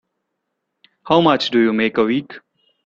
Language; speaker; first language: English; non-native, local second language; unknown